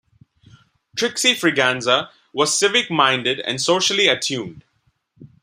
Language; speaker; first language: English; non-native, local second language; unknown